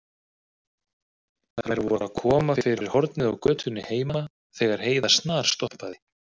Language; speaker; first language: Icelandic; native; Icelandic